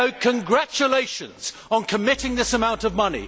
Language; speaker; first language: English; native; English